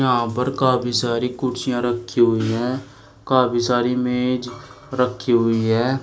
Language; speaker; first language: Hindi; native; Hindi